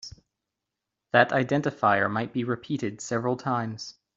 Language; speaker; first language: English; native; English